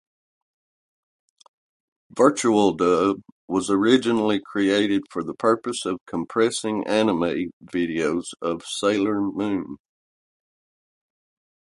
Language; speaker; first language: English; native; English